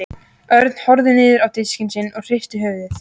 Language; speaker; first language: Icelandic; native; Icelandic